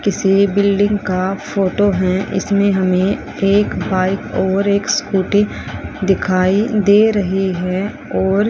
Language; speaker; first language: Hindi; native; Hindi